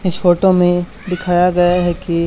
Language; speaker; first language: Hindi; native; Hindi